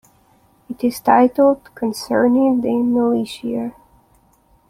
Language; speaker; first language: English; non-native, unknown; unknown